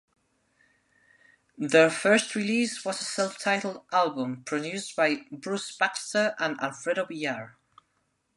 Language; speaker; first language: English; non-native, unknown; Spanish